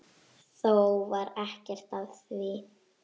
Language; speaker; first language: Icelandic; native; Icelandic